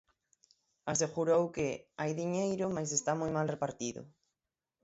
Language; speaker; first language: Galician; native; Galician